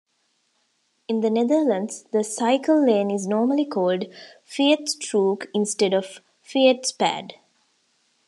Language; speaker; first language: English; non-native, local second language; Tamil